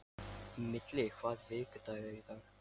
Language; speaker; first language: Icelandic; non-native, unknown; Lithuanian